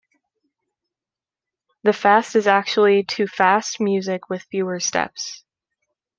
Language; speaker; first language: English; native; English